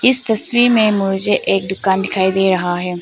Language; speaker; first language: Hindi; non-native, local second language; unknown